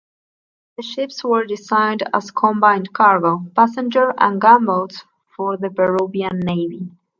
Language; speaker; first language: English; non-native, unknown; Spanish